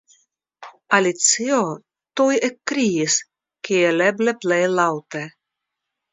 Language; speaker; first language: Esperanto; non-native, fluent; Russian